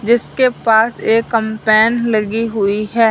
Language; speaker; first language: Hindi; non-native, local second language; Punjabi